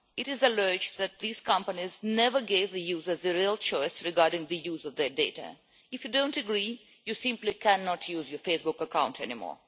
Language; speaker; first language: English; non-native, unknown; Russian